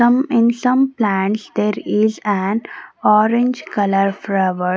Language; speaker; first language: English; non-native, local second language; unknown